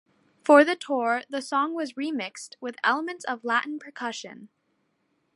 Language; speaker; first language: English; native; English